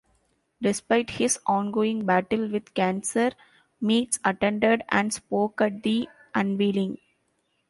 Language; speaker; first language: English; non-native, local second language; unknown